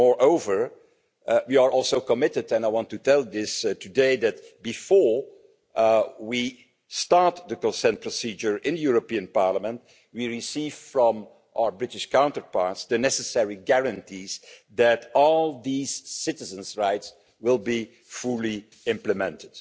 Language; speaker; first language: English; non-native, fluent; Dutch